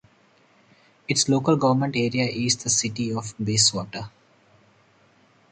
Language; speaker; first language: English; non-native, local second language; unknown